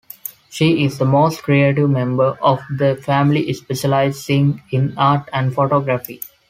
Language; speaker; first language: English; non-native, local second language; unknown